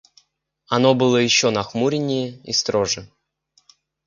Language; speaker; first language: Russian; native; Russian